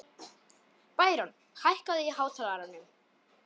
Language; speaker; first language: Icelandic; non-native, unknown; Polish